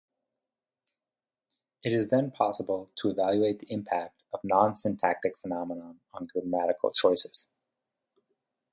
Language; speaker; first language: English; native; English